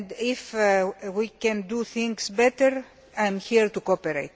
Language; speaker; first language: English; non-native, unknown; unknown